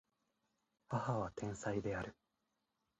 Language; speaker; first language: Japanese; native; Japanese